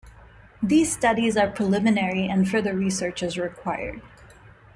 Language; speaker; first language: English; non-native, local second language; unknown